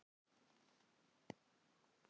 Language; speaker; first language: Icelandic; non-native, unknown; Filipino